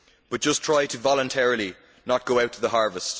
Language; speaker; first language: English; native; English